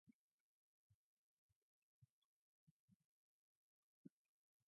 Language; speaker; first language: English; non-native, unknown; Mongolian